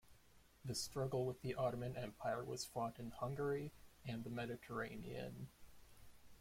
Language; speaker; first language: English; native; English